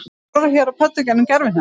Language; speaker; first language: Icelandic; native; Icelandic